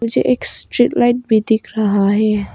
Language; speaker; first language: Hindi; non-native, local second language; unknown